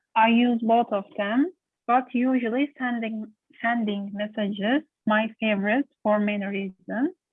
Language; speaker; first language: English; non-native, learner; Turkish